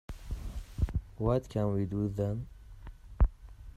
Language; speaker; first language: English; non-native, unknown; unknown